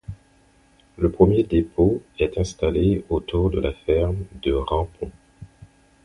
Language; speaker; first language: French; non-native, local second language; Haitian Creole